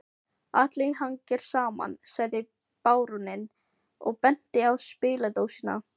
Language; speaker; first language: Icelandic; non-native, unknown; Filipino